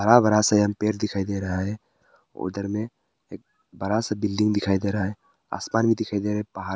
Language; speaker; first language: Hindi; early bilingual, other home language; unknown